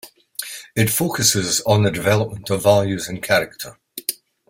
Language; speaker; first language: English; native; English